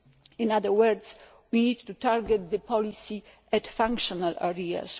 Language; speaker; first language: English; non-native, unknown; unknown